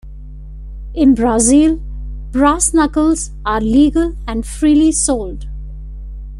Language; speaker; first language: English; non-native, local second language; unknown